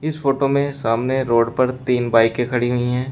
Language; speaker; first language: Hindi; native; Hindi